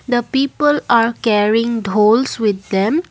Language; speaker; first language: English; non-native, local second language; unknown